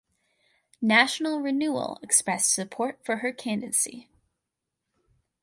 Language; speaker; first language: English; native; English